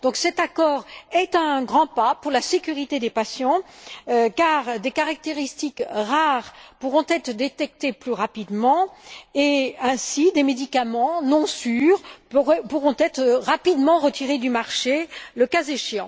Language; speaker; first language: French; native; French